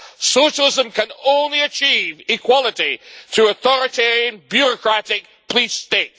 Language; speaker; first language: English; native; English